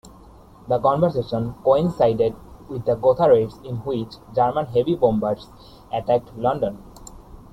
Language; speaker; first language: English; non-native, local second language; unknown